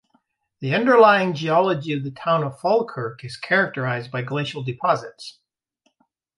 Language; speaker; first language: English; native; English